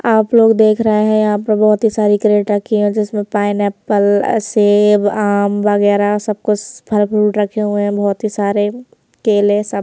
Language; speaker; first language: Hindi; native; Hindi